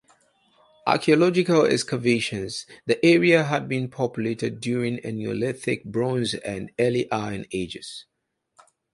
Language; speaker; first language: English; non-native, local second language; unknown